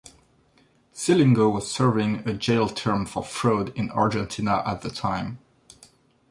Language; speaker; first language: English; non-native, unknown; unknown